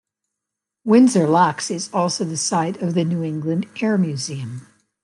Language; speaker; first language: English; native; English